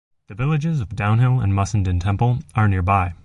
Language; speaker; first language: English; native; English